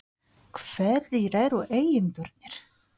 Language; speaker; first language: Icelandic; non-native, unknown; Polish